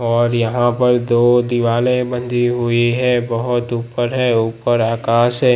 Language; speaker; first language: Hindi; non-native, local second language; Gujarati